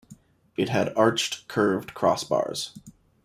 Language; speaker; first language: English; native; English